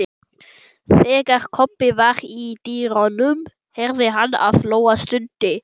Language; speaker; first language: Icelandic; non-native, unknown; German